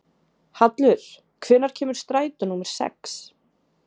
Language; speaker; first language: Icelandic; native; Icelandic